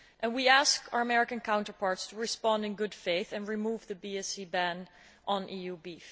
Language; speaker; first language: English; non-native, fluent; Dutch